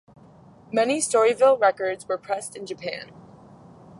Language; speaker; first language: English; native; English